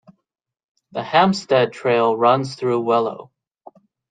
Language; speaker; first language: English; native; English